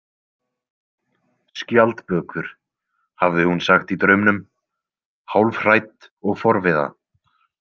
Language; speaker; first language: Icelandic; native; Icelandic